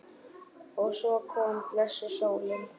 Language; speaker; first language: Icelandic; native; Icelandic